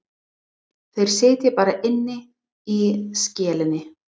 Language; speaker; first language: Icelandic; non-native, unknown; English